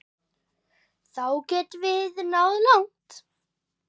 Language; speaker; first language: Icelandic; native; Icelandic